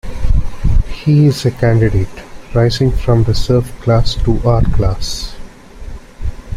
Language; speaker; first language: English; non-native, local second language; Tamil